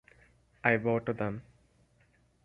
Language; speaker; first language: English; non-native, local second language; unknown